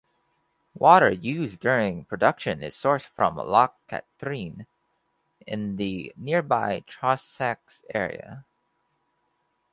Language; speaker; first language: English; native; English